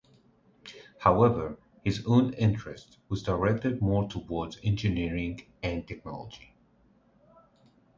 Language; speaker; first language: English; non-native, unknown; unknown